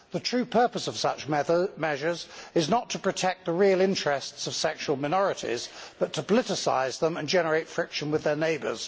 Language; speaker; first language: English; native; English